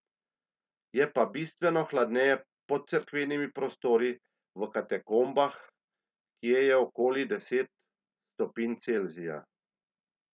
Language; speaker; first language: Slovenian; native; Slovenian